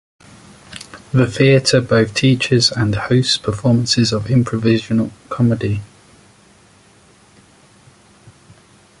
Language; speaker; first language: English; native; English